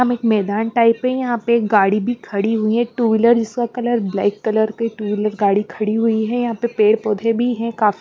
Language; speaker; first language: Hindi; non-native, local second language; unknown